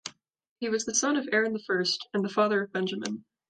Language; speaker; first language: English; native; English